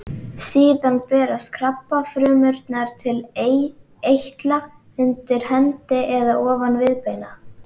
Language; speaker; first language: Icelandic; native; Icelandic